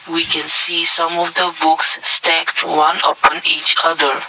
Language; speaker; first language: English; non-native, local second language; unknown